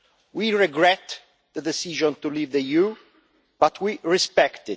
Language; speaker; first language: English; non-native, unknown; Italian